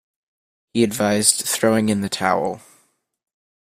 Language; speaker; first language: English; native; English